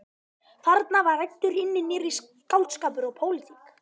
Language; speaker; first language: Icelandic; native; Icelandic